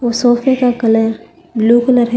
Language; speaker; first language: Hindi; non-native, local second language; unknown